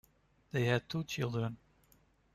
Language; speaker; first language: English; non-native, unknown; Dutch